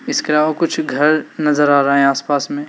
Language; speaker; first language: Hindi; native; Hindi